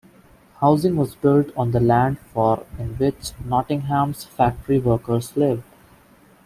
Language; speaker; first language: English; non-native, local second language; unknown